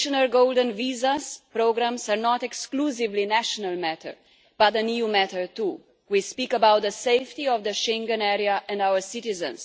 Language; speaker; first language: English; non-native, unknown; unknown